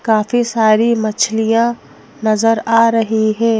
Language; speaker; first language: Hindi; native; Hindi